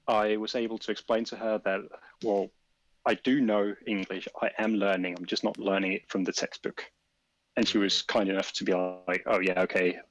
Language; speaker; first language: English; non-native, fluent; Danish